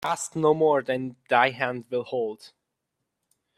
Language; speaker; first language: English; native; English